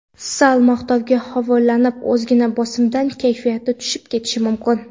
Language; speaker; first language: Uzbek; non-native, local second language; Kara-Kalpak